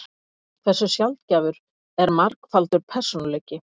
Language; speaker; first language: Icelandic; native; Icelandic